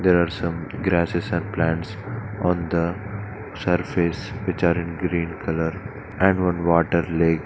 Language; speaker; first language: English; non-native, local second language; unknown